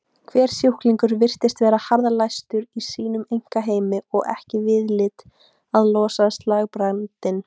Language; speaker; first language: Icelandic; native; Icelandic